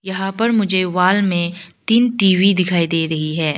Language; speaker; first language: Hindi; early bilingual, other home language; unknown